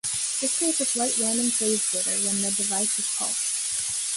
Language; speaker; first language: English; native; English